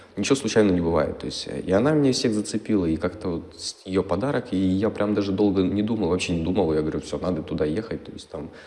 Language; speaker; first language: Russian; native; Russian